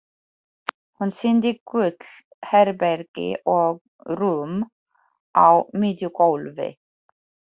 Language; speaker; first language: Icelandic; non-native, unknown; Polish